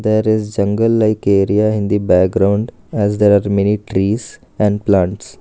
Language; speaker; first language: English; non-native, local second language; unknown